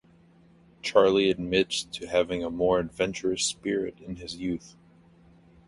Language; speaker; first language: English; native; English